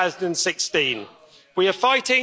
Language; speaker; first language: English; native; English